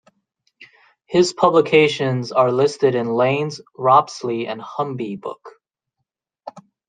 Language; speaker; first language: English; native; English